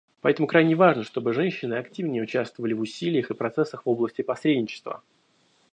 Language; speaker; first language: Russian; native; Russian